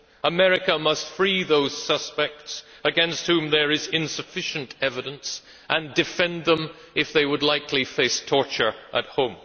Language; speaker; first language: English; native; English